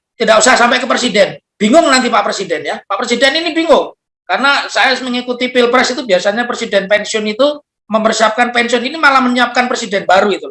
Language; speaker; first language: Indonesian; non-native, local second language; Javanese